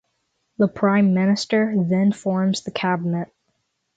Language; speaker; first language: English; native; English